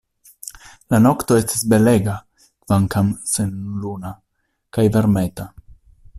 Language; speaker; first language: Esperanto; non-native, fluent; Italian